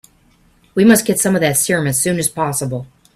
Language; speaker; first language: English; native; English